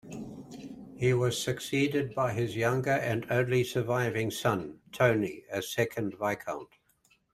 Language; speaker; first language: English; native; English